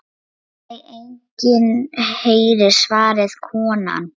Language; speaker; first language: Icelandic; non-native, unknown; Lithuanian